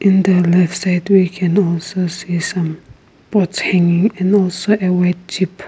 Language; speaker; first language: English; non-native, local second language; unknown